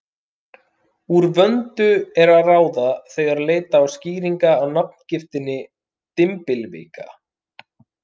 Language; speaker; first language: Icelandic; native; Icelandic